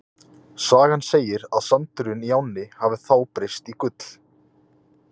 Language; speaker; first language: Icelandic; native; Icelandic